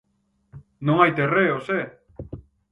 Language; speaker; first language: Galician; native; Galician